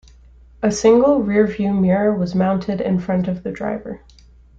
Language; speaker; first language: English; native; English